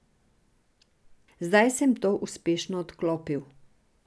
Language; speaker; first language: Slovenian; non-native, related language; Serbian